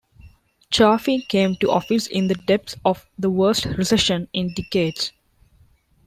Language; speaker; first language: English; non-native, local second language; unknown